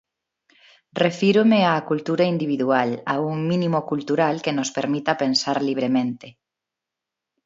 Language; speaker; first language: Galician; non-native, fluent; Spanish